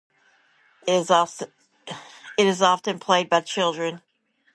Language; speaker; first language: English; native; English